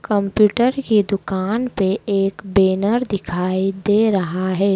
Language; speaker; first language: Hindi; native; Hindi